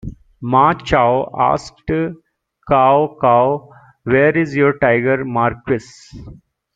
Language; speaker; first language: English; native; English